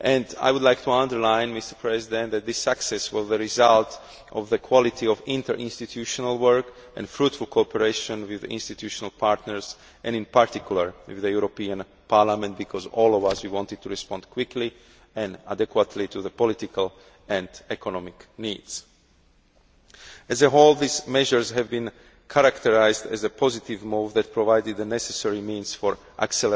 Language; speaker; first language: English; non-native, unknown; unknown